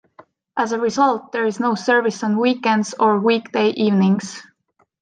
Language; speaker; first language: English; non-native, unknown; Estonian